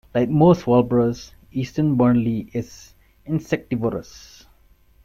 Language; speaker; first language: English; non-native, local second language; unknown